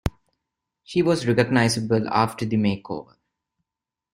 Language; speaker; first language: English; non-native, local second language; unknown